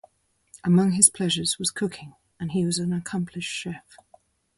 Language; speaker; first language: English; native; English